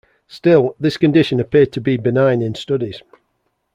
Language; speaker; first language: English; native; English